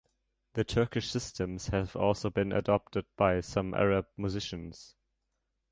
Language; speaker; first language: English; non-native, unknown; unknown